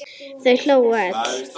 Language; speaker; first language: Icelandic; native; Icelandic